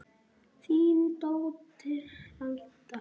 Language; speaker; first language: Icelandic; native; Icelandic